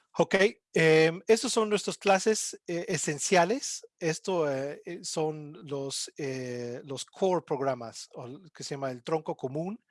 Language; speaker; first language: Spanish; non-native, fluent; English